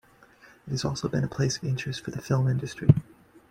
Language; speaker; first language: English; native; English